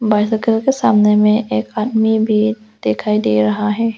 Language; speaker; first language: Hindi; non-native, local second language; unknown